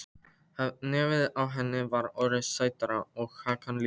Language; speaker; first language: Icelandic; non-native, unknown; Polish